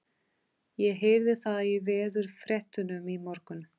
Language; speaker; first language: Icelandic; non-native, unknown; Portuguese